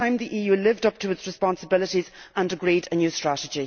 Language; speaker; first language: English; native; English